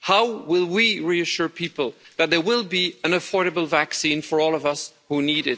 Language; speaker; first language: English; non-native, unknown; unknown